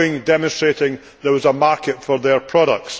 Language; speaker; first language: English; native; English